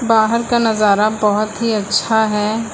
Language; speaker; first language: Hindi; native; Hindi